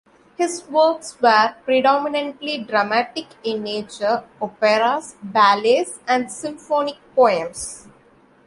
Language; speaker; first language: English; non-native, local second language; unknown